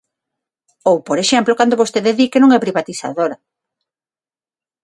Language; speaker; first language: Galician; non-native, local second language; Spanish